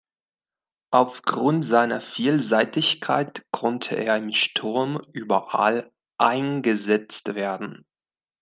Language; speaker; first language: German; non-native, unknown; Spanish